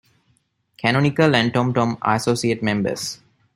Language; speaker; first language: English; non-native, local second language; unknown